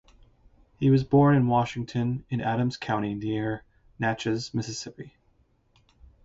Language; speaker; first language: English; native; English